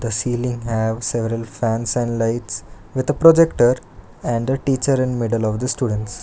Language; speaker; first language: English; non-native, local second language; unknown